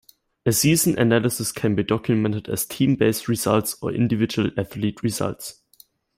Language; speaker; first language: English; non-native, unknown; German